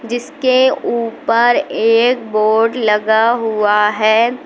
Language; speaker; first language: Hindi; native; Hindi